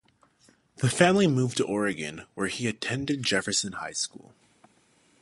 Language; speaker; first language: English; native; English